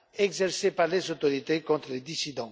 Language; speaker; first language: French; non-native, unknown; Romanian